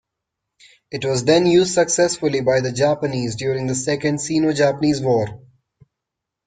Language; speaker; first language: English; non-native, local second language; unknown